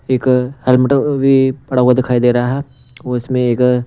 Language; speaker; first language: Hindi; non-native, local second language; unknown